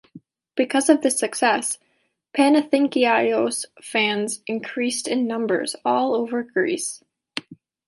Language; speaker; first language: English; native; English